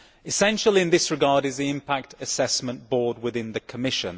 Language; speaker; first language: English; native; English